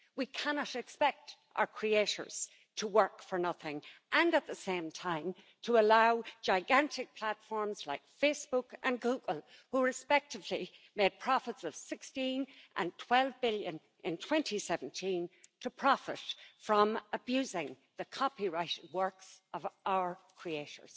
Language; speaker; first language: English; native; English